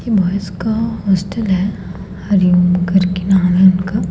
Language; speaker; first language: Hindi; native; Hindi